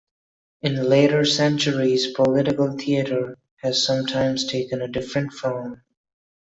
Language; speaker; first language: English; non-native, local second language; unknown